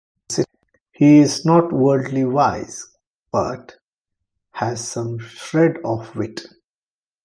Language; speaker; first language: English; non-native, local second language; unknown